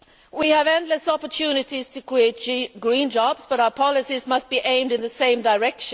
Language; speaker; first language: English; non-native, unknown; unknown